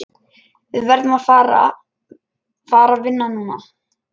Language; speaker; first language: Icelandic; non-native, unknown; Lithuanian